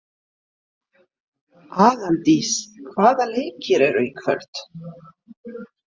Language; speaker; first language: Icelandic; non-native, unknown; French